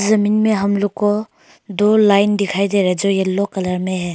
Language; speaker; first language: Hindi; non-native, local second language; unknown